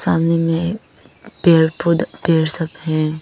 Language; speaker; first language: Hindi; non-native, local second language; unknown